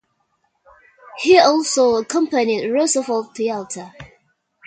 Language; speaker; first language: English; non-native, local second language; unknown